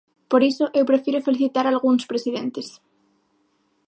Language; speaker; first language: Galician; non-native, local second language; Spanish